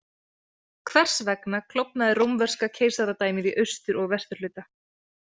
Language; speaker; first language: Icelandic; native; Icelandic